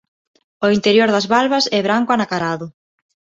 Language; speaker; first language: Galician; non-native, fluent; Spanish